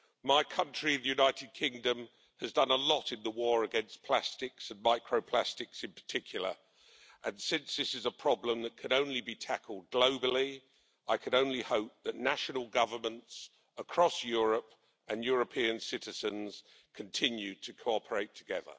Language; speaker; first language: English; native; English